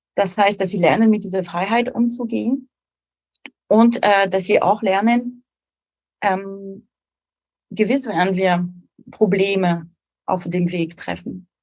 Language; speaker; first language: German; non-native, fluent; French